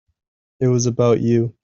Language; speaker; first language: English; native; English